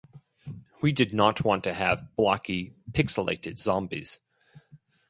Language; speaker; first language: English; non-native, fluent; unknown